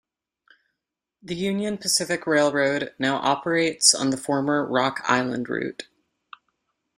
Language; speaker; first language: English; native; English